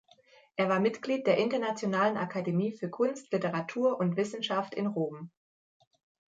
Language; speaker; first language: German; native; German